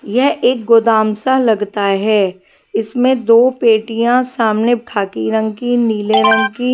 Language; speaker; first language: Hindi; non-native, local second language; Punjabi